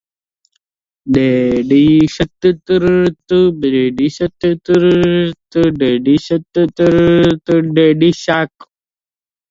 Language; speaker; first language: English; native; English